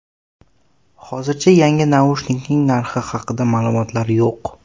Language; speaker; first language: Uzbek; native; Uzbek